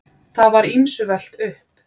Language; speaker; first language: Icelandic; native; Icelandic